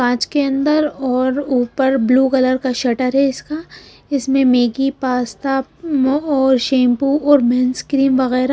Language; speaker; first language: Hindi; non-native, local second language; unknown